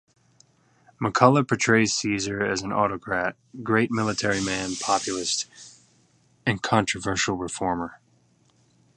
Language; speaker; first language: English; native; English